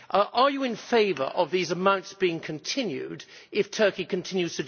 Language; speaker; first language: English; native; English